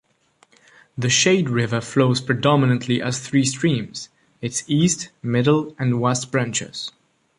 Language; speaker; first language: English; non-native, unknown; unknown